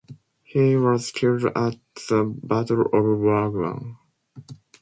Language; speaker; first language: English; non-native, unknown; Japanese